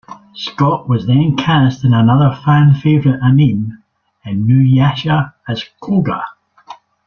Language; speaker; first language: English; native; English